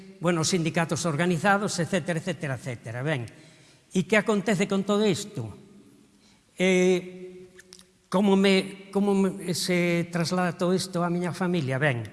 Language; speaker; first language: Galician; early bilingual, other home language; Spanish